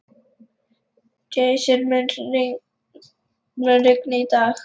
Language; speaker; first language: Icelandic; non-native, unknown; Lithuanian